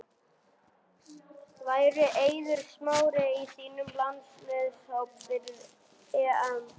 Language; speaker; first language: Icelandic; non-native, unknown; German